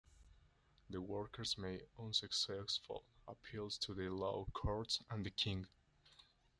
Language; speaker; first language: English; non-native, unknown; Spanish